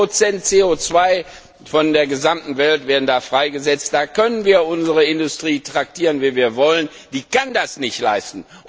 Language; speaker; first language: German; non-native, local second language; Luxembourgish